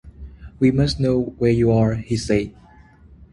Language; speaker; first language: English; native; English